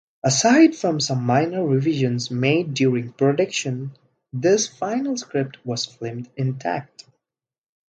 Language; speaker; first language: English; non-native, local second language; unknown